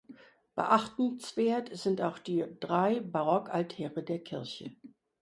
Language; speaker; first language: German; non-native, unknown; English